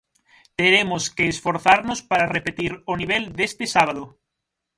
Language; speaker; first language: Galician; native; Galician